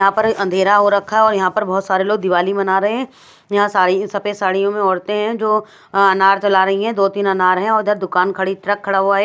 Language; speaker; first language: Hindi; native; Hindi